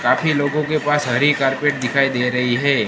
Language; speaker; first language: Hindi; non-native, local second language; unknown